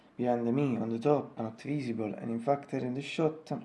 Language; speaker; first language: English; non-native, learner; Italian